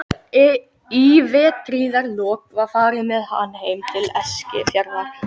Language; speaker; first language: Icelandic; native; Icelandic